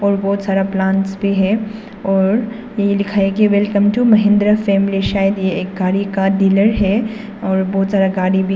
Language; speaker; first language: Hindi; non-native, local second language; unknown